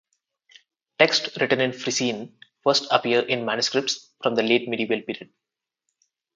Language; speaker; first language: English; non-native, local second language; Telugu